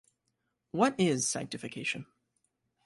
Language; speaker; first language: English; native; English